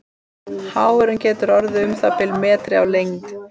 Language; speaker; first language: Icelandic; native; Icelandic